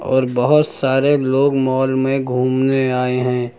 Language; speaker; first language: Hindi; native; Hindi